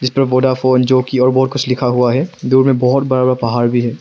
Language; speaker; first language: Hindi; non-native, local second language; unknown